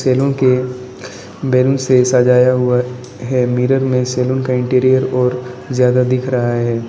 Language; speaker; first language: Hindi; non-native, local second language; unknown